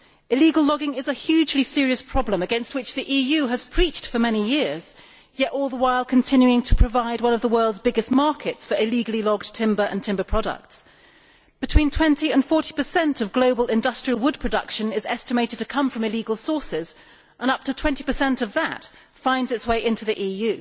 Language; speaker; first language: English; native; English